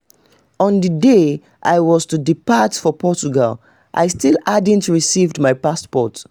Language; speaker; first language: English; non-native, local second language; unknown